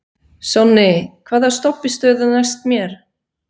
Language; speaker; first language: Icelandic; non-native, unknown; Swiss German